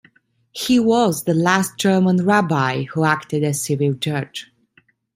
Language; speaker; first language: English; non-native, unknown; Italian